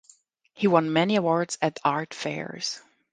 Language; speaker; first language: English; non-native, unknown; German